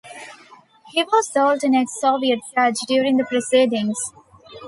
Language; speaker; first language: English; non-native, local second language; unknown